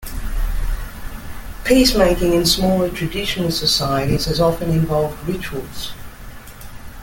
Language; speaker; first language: English; native; English